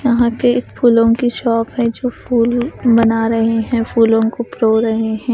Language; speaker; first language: Hindi; non-native, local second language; Punjabi